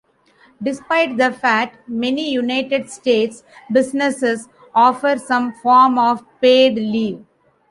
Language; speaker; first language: English; non-native, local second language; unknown